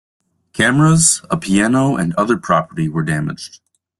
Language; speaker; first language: English; native; English